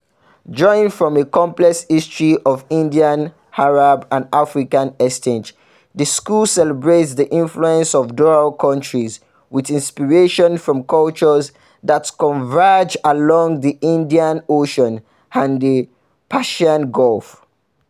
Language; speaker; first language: English; non-native, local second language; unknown